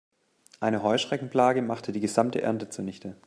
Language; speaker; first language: German; native; German